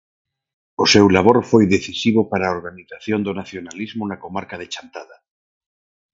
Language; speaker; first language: Galician; non-native, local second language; Spanish